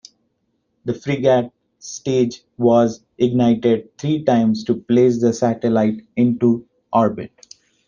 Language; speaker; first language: English; non-native, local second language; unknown